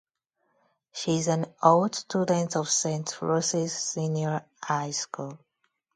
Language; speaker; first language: English; non-native, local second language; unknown